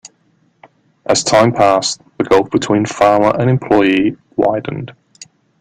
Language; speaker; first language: English; native; English